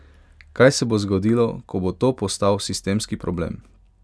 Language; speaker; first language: Slovenian; non-native, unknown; Hungarian